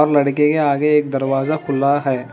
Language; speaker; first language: Hindi; non-native, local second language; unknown